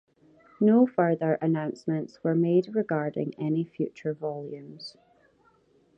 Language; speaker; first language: English; native; English